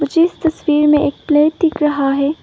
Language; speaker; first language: Hindi; non-native, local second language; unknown